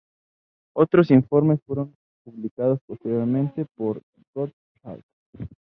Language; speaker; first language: Spanish; native; Spanish